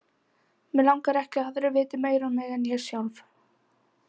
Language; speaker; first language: Icelandic; native; Icelandic